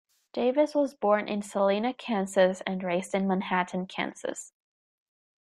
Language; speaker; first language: English; native; English